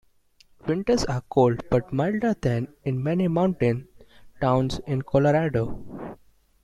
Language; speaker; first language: English; non-native, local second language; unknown